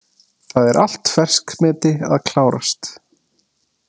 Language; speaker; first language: Icelandic; native; Icelandic